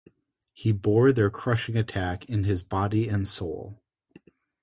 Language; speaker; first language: English; native; English